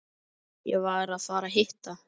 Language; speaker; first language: Icelandic; native; Icelandic